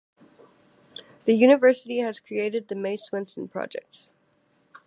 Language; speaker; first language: English; native; English